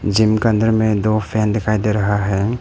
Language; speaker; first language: Hindi; non-native, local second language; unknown